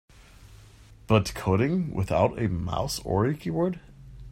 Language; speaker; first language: English; native; English